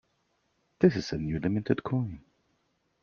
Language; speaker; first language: English; native; English